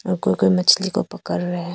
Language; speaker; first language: Hindi; non-native, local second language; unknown